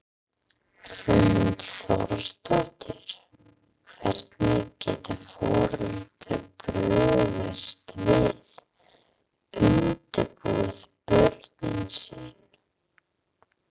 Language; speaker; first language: Icelandic; non-native, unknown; English